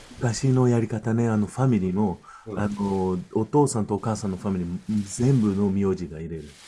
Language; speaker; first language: Japanese; early bilingual, heritage; Portuguese